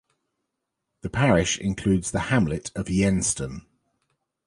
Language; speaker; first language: English; native; English